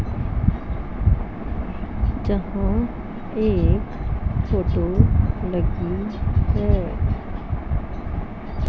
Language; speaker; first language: Hindi; non-native, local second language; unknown